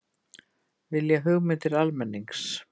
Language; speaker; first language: Icelandic; native; Icelandic